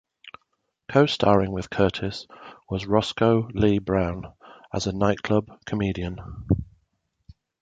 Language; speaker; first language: English; native; English